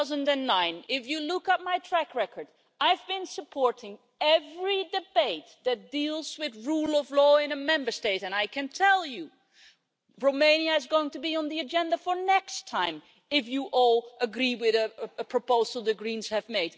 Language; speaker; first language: English; non-native, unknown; Dutch